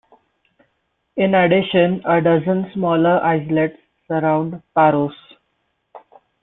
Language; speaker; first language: English; non-native, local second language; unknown